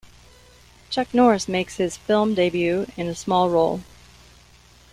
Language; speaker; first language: English; native; English